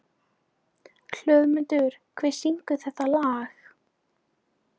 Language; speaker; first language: Icelandic; non-native, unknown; Polish